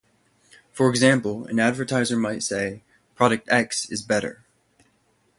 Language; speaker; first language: English; native; English